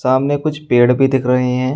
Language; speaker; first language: Hindi; native; Hindi